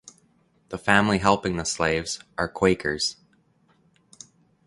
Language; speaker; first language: English; native; English